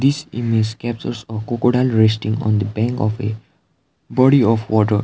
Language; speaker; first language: English; non-native, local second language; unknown